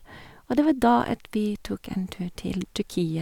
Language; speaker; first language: Norwegian; non-native, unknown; English